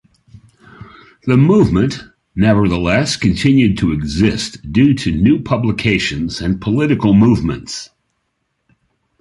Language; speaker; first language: English; native; English